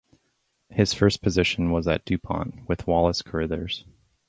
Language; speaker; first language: English; native; English